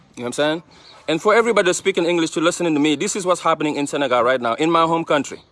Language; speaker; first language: English; non-native, fluent; Wolof